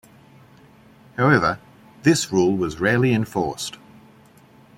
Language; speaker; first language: English; native; English